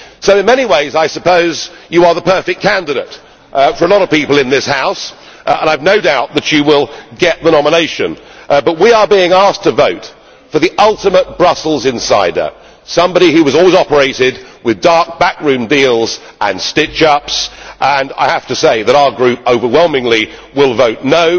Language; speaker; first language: English; native; English